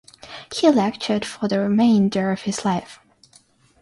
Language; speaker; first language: English; non-native, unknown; Russian